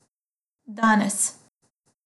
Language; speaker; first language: Slovenian; non-native, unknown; Macedonian